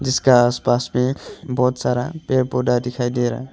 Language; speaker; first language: Hindi; non-native, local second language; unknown